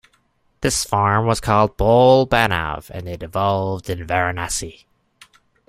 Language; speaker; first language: English; native; English